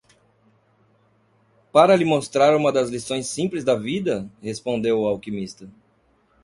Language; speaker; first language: Portuguese; native; Portuguese